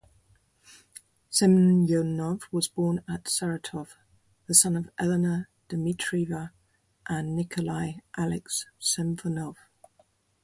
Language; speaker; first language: English; native; English